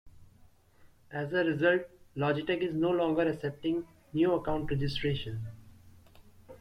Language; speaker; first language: English; non-native, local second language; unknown